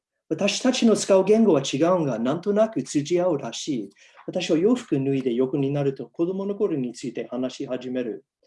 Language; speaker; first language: Japanese; non-native, fluent; English